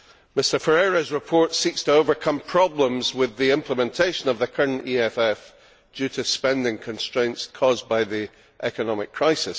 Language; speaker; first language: English; native; English